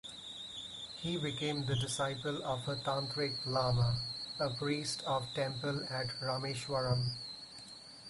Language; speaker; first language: English; non-native, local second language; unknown